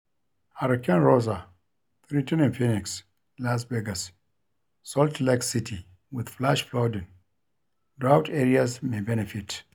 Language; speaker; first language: English; non-native, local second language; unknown